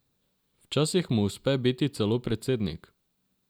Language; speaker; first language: Slovenian; non-native, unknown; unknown